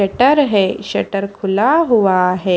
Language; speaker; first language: Hindi; native; Hindi